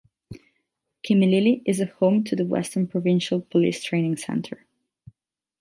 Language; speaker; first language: English; non-native, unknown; Catalan